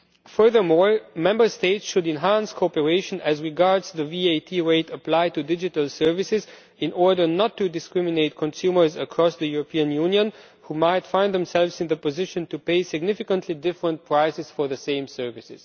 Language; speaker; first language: English; non-native, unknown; Romanian